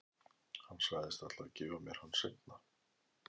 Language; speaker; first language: Icelandic; native; Icelandic